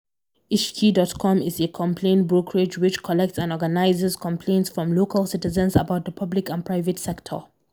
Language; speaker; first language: English; non-native, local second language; Hausa